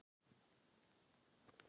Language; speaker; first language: Icelandic; non-native, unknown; Thai